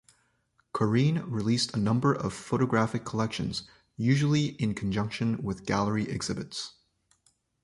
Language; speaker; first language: English; native; English